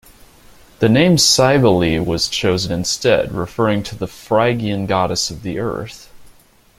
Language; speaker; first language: English; native; English